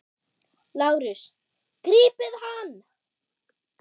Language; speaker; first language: Icelandic; non-native, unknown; German